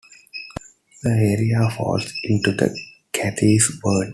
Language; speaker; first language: English; non-native, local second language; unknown